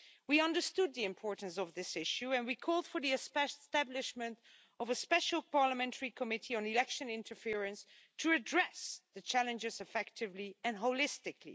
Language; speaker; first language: English; non-native, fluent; Dutch